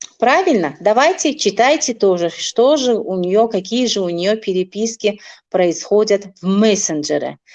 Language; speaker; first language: Russian; non-native, local second language; Tajik